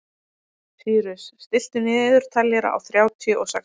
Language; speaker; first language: Icelandic; native; Icelandic